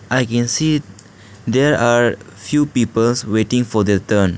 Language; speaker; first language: English; non-native, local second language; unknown